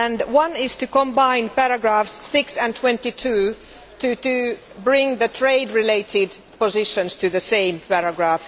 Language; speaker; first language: English; non-native, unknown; Finnish